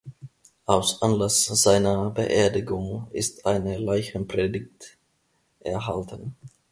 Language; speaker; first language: German; non-native, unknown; Finnish